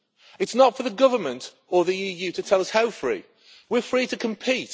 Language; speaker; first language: English; native; English